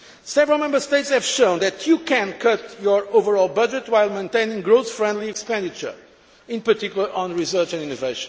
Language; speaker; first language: English; non-native, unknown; Portuguese